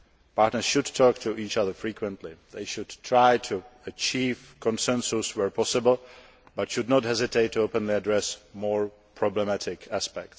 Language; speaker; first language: English; non-native, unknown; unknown